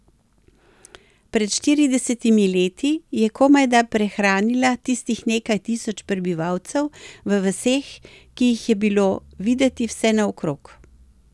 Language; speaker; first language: Slovenian; native; Slovenian